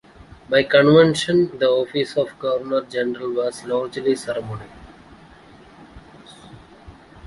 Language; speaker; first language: English; non-native, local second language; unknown